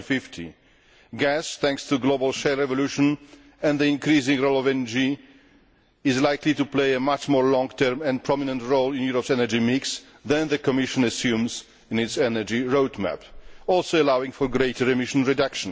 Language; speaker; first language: English; non-native, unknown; Polish